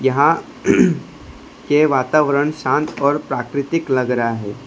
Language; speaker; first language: Hindi; non-native, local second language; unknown